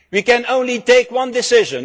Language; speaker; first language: English; non-native, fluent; Dutch